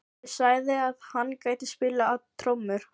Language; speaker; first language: Icelandic; non-native, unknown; Filipino